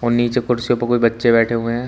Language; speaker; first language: Hindi; native; Hindi